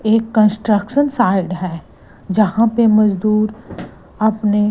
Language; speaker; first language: Hindi; non-native, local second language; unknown